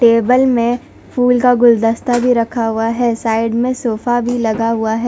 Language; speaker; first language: Hindi; non-native, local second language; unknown